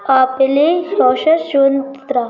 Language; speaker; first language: Hindi; native; Hindi